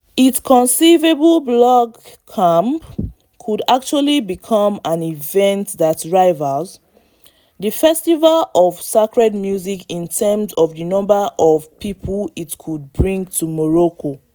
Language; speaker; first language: English; non-native, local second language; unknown